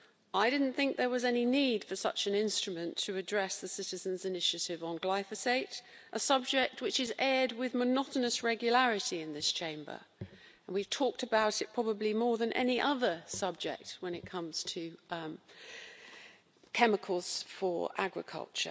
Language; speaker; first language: English; native; English